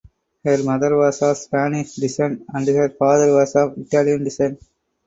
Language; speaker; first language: English; non-native, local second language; Tamil